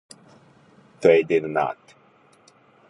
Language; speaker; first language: English; non-native, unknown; Japanese